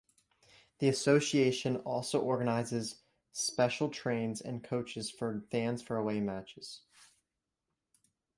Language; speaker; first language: English; native; English